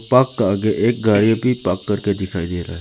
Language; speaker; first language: Hindi; non-native, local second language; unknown